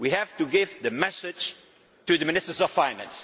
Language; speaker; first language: English; non-native, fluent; Dutch